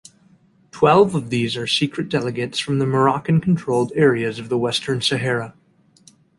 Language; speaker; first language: English; native; English